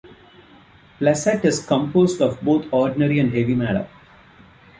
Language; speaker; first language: English; non-native, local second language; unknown